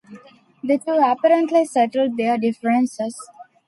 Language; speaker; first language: English; non-native, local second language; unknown